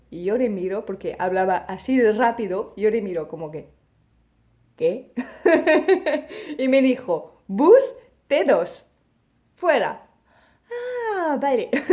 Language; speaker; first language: Spanish; non-native, fluent; French